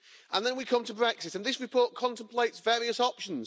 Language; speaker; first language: English; native; English